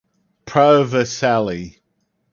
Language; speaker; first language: English; native; English